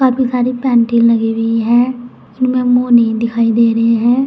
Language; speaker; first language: Hindi; native; Hindi